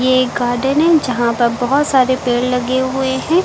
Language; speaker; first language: Hindi; native; Hindi